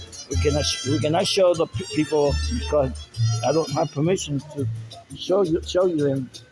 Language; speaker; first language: English; non-native, local second language; Spanish